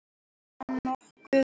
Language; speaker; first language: Icelandic; native; Icelandic